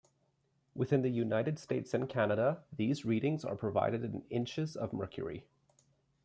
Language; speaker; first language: English; native; English